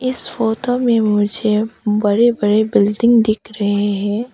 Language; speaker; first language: Hindi; non-native, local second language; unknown